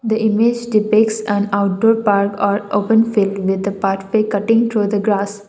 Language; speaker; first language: English; non-native, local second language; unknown